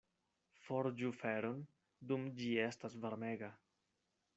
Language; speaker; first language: Esperanto; non-native, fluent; Spanish